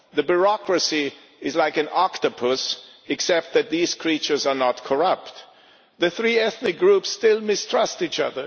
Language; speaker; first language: English; non-native, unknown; German